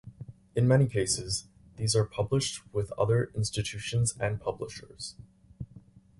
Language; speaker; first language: English; native; English